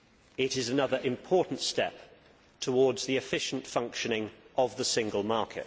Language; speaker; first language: English; native; English